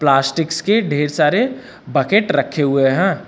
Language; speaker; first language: Hindi; native; Hindi